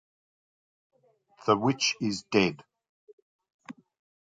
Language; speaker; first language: English; native; English